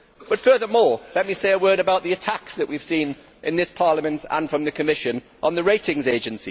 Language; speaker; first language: English; native; English